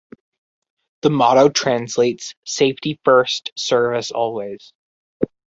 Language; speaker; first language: English; native; English